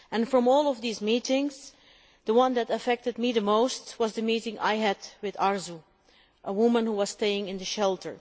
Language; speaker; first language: English; non-native, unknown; Dutch